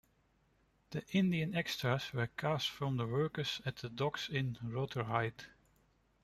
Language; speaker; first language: English; non-native, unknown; Dutch